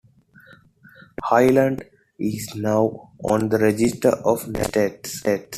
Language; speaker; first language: English; non-native, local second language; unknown